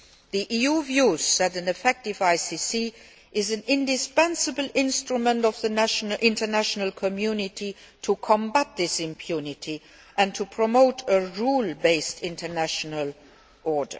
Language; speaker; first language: English; non-native, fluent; Luxembourgish